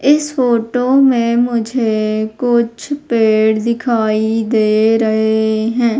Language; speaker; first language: Hindi; native; Hindi